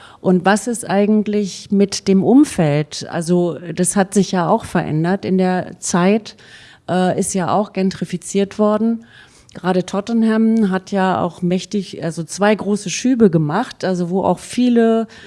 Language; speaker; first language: German; native; German